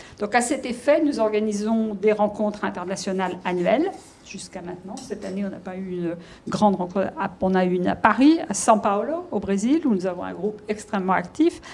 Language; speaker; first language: French; native; French